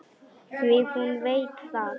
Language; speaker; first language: Icelandic; non-native, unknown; Polish